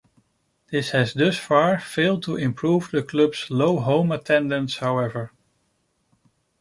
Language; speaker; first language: English; non-native, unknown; Dutch